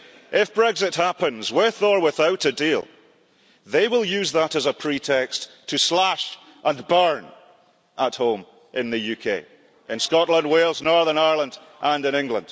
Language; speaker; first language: English; early bilingual, heritage; English